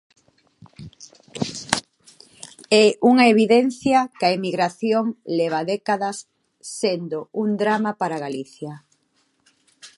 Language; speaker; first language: Galician; native; Galician